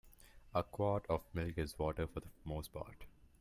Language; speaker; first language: English; non-native, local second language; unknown